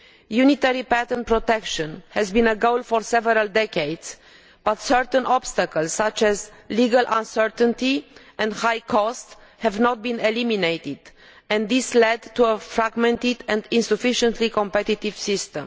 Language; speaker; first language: English; non-native, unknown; Romanian